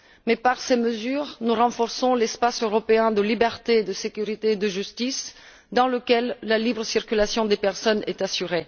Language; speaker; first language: French; non-native, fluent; Bulgarian